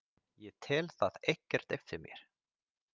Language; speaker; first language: Icelandic; non-native, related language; Swedish